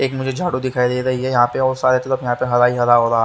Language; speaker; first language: Hindi; native; Hindi